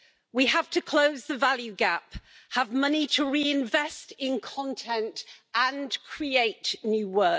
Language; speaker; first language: English; native; English